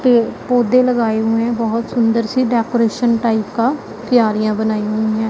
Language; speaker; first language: Hindi; non-native, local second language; Punjabi